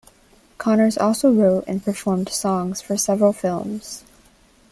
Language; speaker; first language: English; native; English